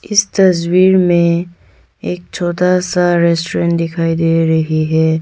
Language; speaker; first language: Hindi; early bilingual, other home language; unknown